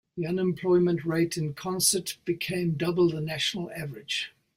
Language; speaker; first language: English; native; English